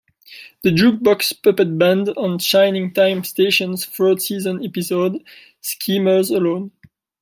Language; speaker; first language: English; non-native, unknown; French